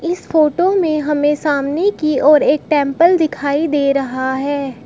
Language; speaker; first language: Hindi; native; Hindi